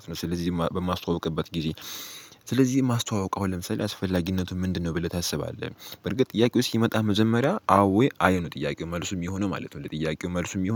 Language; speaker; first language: Amharic; native; Amharic